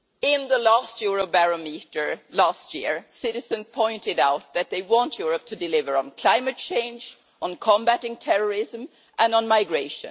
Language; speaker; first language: English; non-native, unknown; Swedish